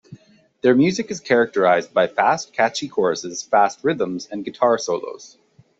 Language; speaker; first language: English; native; English